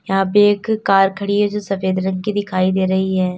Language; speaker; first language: Hindi; native; Hindi